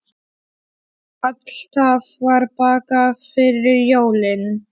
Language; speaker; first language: Icelandic; non-native, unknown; Polish